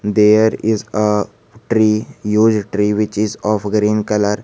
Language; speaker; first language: English; non-native, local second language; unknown